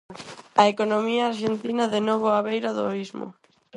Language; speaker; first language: Galician; non-native, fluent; Spanish